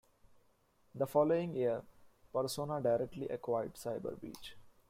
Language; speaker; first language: English; non-native, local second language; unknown